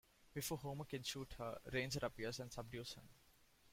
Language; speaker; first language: English; non-native, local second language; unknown